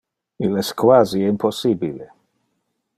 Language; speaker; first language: Interlingua; non-native, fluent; Dutch